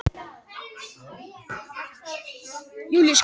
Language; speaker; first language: Icelandic; non-native, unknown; Japanese